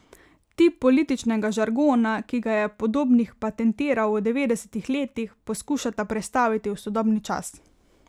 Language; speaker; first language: Slovenian; native; Slovenian